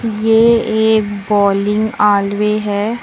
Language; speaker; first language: Hindi; native; Hindi